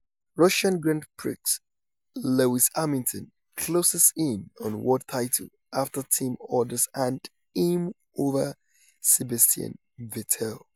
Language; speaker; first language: English; non-native, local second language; Yoruba